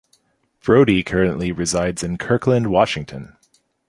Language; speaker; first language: English; native; English